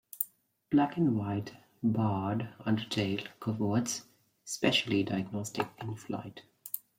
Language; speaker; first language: English; non-native, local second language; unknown